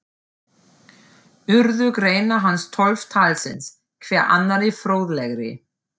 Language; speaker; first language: Icelandic; non-native, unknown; German